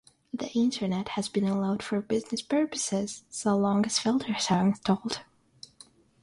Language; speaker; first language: English; non-native, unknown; Russian